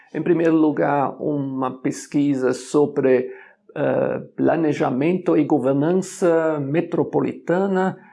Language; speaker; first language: Portuguese; non-native, fluent; German